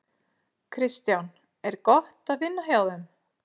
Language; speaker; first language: Icelandic; native; Icelandic